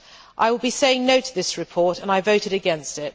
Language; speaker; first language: English; native; English